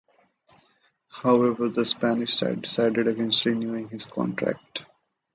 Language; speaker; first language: English; non-native, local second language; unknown